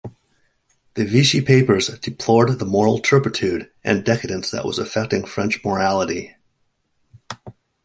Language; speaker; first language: English; native; English